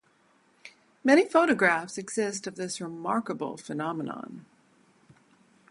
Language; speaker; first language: English; native; English